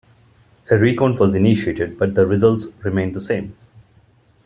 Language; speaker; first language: English; non-native, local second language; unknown